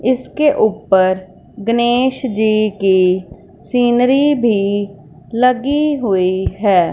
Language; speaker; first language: Hindi; non-native, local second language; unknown